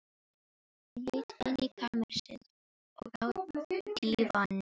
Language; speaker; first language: Icelandic; non-native, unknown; Filipino